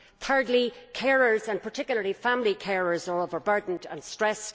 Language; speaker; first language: English; native; English